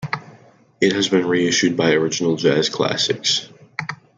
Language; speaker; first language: English; native; English